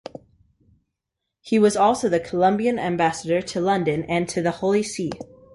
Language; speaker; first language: English; native; English